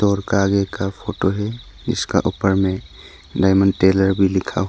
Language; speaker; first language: Hindi; non-native, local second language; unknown